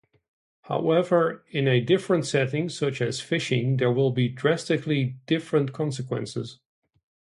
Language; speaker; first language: English; non-native, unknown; Dutch